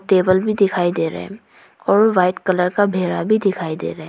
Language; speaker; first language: Hindi; non-native, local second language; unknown